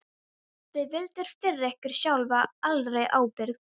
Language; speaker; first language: Icelandic; non-native, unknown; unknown